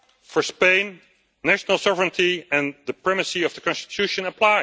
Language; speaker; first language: English; non-native, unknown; Dutch